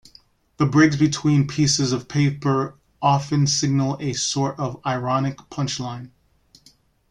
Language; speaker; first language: English; native; English